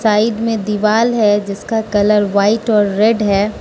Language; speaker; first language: Hindi; non-native, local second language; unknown